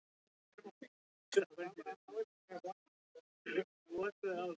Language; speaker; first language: Icelandic; non-native, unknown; English